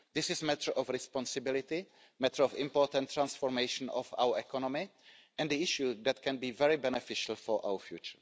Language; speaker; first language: English; non-native, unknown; Czech